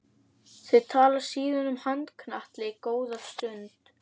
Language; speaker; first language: Icelandic; native; Icelandic